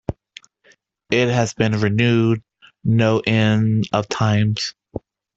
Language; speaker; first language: English; native; English